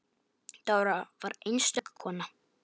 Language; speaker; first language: Icelandic; non-native, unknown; Polish